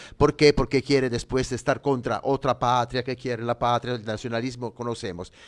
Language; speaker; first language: Spanish; non-native, fluent; Italian